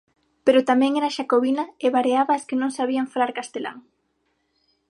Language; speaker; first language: Galician; non-native, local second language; Spanish